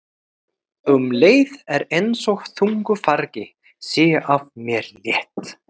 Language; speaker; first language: Icelandic; non-native, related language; Swedish